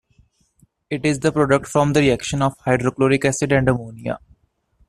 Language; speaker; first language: English; non-native, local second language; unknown